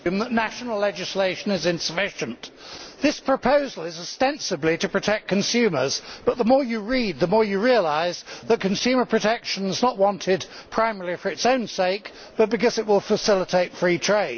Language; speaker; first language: English; native; English